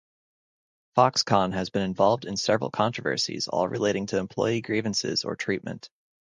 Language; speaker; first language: English; native; English